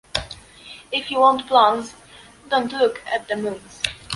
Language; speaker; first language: English; non-native, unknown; Polish